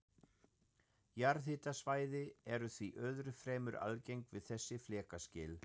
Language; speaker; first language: Icelandic; non-native, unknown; German